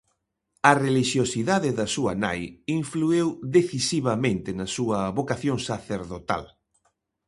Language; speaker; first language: Galician; native; Galician